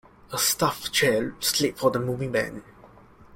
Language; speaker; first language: English; non-native, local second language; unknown